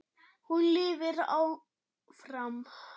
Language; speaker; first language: Icelandic; non-native, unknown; German